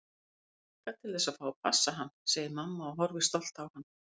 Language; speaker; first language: Icelandic; native; Icelandic